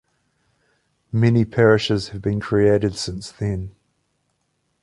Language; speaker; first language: English; native; English